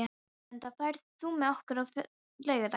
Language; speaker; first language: Icelandic; non-native, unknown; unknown